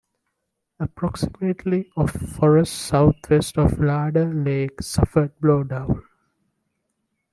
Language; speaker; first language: English; non-native, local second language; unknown